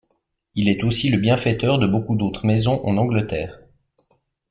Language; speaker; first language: French; native; French